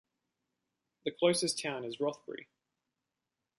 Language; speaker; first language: English; native; English